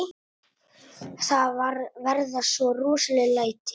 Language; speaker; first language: Icelandic; non-native, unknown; Italian